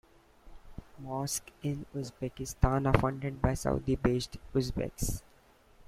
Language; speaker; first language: English; non-native, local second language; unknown